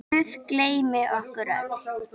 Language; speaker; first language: Icelandic; native; Icelandic